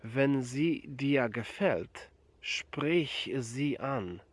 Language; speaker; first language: German; non-native, fluent; Polish